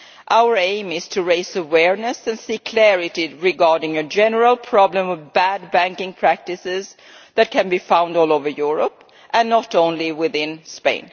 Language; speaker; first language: English; non-native, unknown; Swedish